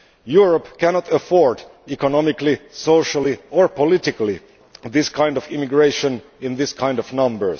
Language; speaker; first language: English; non-native, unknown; Finnish